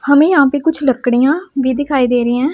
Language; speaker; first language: Hindi; non-native, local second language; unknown